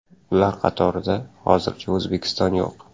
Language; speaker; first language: Uzbek; native; Uzbek